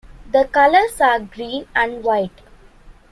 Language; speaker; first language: English; non-native, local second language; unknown